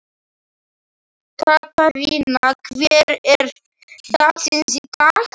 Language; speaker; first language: Icelandic; non-native, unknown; Slovak